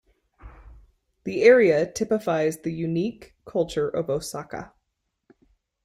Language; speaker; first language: English; native; English